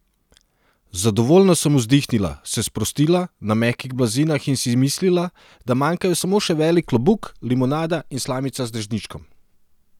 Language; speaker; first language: Slovenian; non-native, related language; Serbian